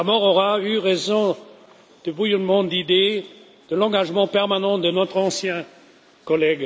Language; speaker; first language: French; non-native, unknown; German